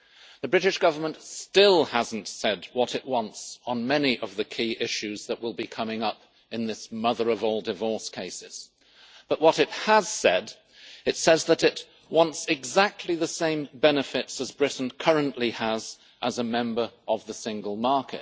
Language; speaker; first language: English; native; English